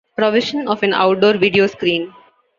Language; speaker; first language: English; non-native, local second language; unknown